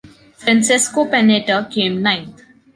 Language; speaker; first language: English; non-native, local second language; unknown